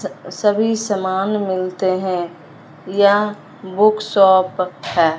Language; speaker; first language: Hindi; non-native, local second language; Punjabi